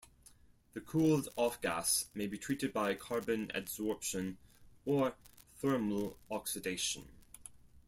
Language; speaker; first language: English; non-native, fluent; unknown